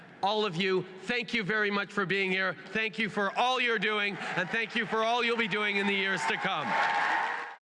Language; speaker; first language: English; native; English